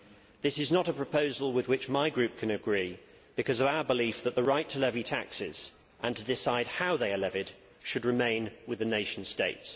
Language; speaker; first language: English; native; English